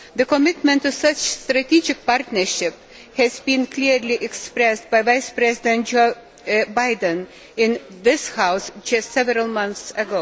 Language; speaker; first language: English; non-native, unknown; Lithuanian